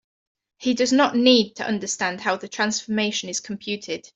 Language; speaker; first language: English; native; English